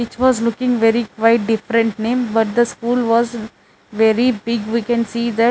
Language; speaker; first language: English; non-native, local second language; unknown